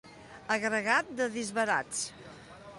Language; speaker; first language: Catalan; non-native, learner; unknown